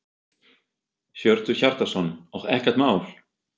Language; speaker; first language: Icelandic; non-native, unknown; German